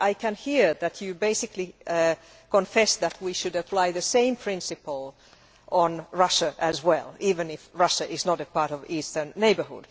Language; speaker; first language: English; native; English